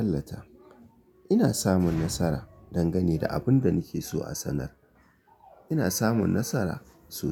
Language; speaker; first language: Hausa; native; Hausa